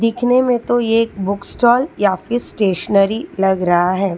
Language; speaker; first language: Hindi; non-native, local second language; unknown